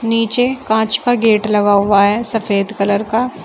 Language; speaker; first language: Hindi; native; Hindi